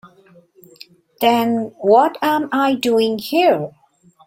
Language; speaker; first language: English; non-native, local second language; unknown